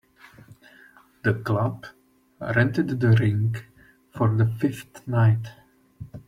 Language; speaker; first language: English; non-native, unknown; Czech